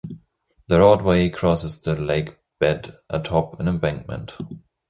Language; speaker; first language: English; non-native, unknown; German